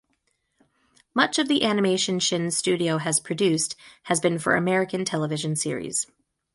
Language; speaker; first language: English; native; English